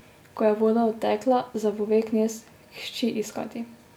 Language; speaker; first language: Slovenian; native; Slovenian